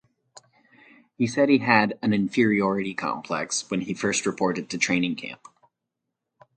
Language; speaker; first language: English; native; English